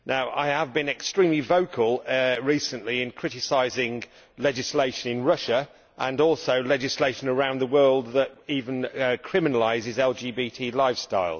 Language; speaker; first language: English; native; English